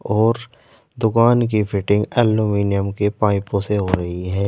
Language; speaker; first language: Hindi; native; Hindi